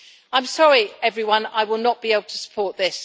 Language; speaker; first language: English; native; English